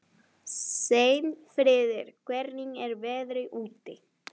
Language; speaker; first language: Icelandic; non-native, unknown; Spanish